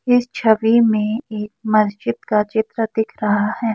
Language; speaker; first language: Hindi; non-native, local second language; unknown